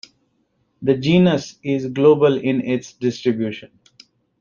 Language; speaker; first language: English; non-native, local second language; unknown